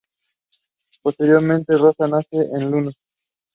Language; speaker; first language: English; non-native, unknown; Spanish